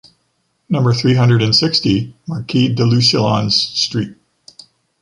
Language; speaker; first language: English; native; English